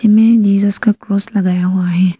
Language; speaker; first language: Hindi; early bilingual, other home language; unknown